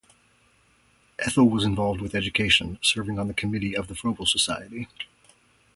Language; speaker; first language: English; native; English